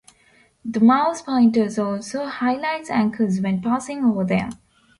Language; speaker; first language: English; non-native, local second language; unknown